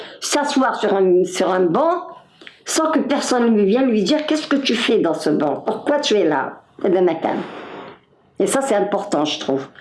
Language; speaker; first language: French; non-native, local second language; Arabic